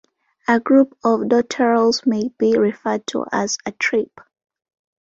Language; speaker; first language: English; non-native, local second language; Ganda